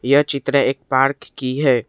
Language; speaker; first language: Hindi; non-native, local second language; Assamese